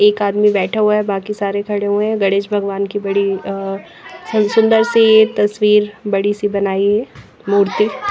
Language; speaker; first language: Hindi; non-native, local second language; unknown